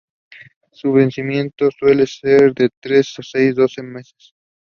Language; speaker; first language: English; non-native, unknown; Spanish